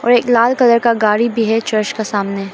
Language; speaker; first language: Hindi; non-native, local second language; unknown